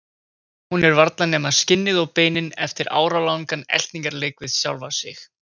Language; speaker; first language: Icelandic; native; Icelandic